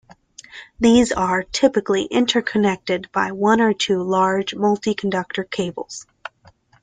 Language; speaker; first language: English; native; English